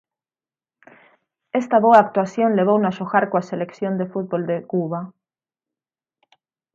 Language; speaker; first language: Galician; native; Galician